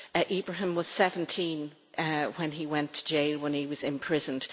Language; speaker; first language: English; native; English